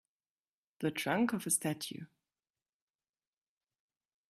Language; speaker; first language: English; native; English